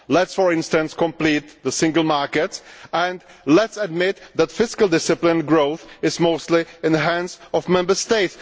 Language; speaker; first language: English; non-native, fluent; Czech